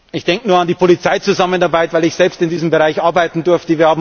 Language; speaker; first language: German; native; German